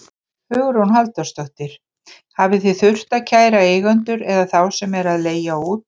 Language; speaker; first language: Icelandic; native; Icelandic